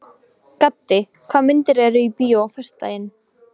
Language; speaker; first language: Icelandic; non-native, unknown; Polish